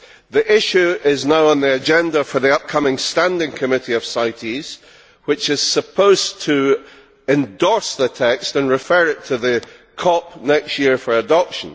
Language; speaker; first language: English; native; English